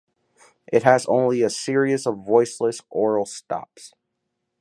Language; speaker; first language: English; native; English